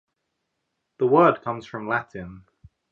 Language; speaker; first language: English; native; English